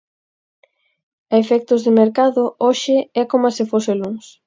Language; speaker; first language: Galician; native; Galician